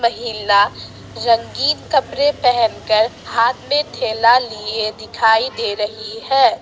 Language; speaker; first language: Hindi; non-native, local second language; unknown